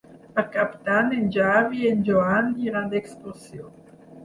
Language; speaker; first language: Catalan; non-native, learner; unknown